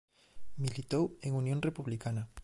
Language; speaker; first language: Galician; native; Galician